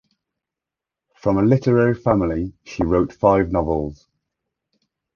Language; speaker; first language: English; native; English